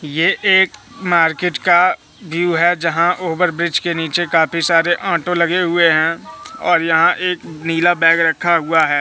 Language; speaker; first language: Hindi; native; Hindi